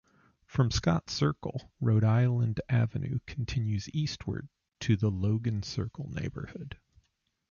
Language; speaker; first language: English; native; English